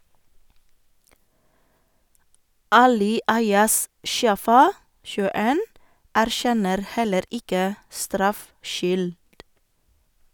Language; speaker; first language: Norwegian; non-native, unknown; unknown